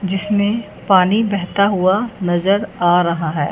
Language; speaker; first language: Hindi; non-native, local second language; Punjabi